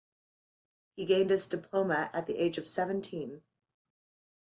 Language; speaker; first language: English; native; English